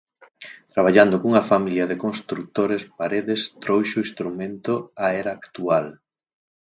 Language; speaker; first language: Galician; native; Galician